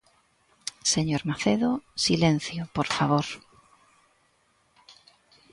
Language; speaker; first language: Galician; native; Galician